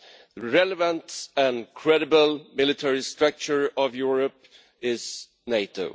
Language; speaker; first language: English; non-native, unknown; Swedish